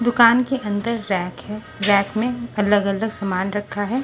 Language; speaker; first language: Hindi; non-native, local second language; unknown